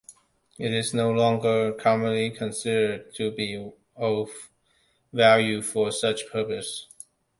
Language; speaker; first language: English; non-native, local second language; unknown